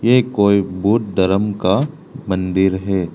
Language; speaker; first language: Hindi; non-native, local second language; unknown